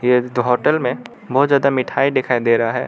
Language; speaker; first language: Hindi; non-native, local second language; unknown